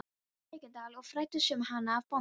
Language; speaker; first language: Icelandic; non-native, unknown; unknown